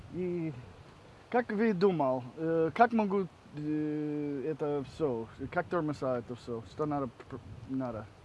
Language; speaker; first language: Russian; non-native, learner; English